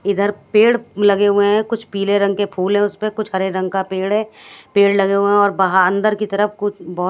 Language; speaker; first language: Hindi; native; Hindi